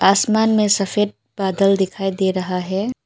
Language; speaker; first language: Hindi; non-native, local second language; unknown